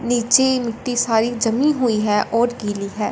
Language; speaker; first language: Hindi; non-native, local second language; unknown